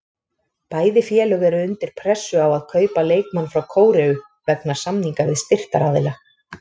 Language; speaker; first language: Icelandic; native; Icelandic